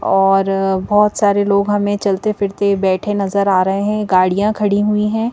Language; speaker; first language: Hindi; native; Hindi